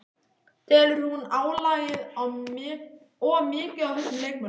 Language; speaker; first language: Icelandic; native; Icelandic